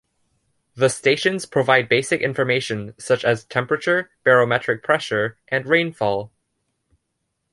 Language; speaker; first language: English; native; English